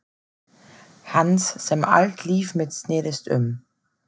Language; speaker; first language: Icelandic; non-native, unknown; German